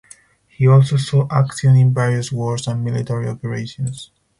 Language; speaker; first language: English; non-native, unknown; Spanish